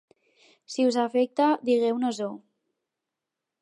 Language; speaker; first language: Catalan; non-native, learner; Spanish